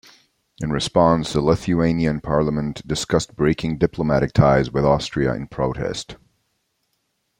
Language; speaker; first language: English; native; English